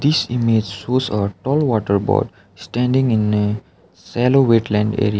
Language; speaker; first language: English; non-native, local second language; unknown